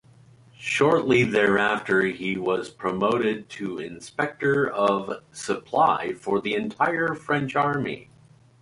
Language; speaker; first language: English; native; English